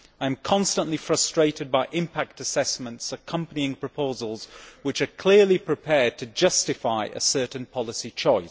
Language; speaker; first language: English; native; English